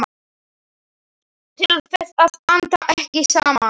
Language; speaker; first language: Icelandic; non-native, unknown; Slovak